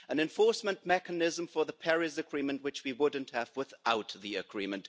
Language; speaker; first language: English; non-native, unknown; German